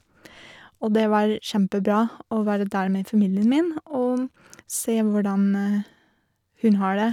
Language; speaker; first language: Norwegian; non-native, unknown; English